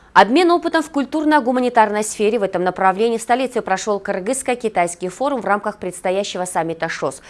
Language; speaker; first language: Russian; non-native, local second language; Kyrgyz